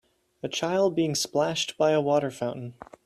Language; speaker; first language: English; native; English